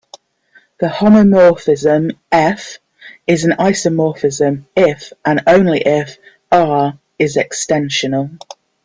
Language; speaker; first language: English; native; English